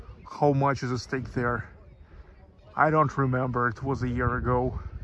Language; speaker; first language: English; non-native, fluent; Russian